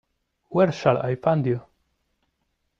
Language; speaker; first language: English; non-native, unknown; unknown